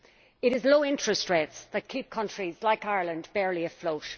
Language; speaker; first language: English; native; English